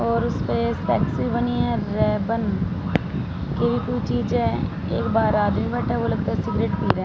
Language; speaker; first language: Hindi; non-native, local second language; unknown